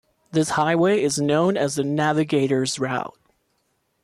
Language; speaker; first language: English; non-native, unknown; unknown